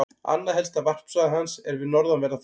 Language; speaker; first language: Icelandic; native; Icelandic